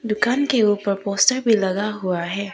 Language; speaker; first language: Hindi; early bilingual, other home language; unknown